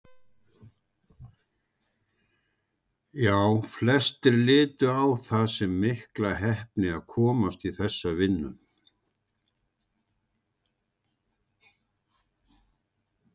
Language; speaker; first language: Icelandic; native; Icelandic